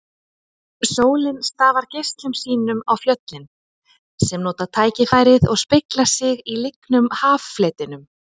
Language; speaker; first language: Icelandic; native; Icelandic